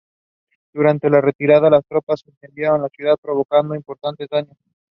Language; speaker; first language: English; non-native, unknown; Spanish